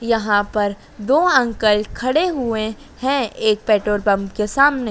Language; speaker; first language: Hindi; native; Hindi